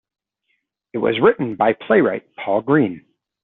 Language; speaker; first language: English; native; English